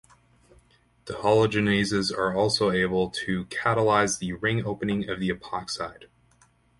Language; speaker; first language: English; native; English